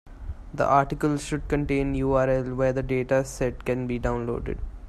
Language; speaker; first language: English; non-native, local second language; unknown